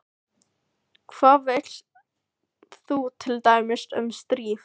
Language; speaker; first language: Icelandic; non-native, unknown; Filipino